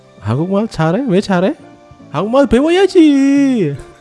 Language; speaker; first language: Korean; non-native, learner; Indonesian